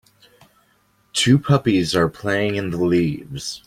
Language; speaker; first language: English; native; English